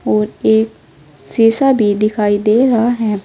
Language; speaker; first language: Hindi; native; Hindi